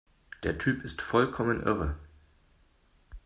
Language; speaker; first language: German; native; German